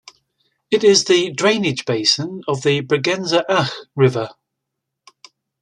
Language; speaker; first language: English; native; English